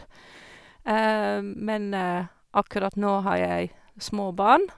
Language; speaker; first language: Norwegian; non-native, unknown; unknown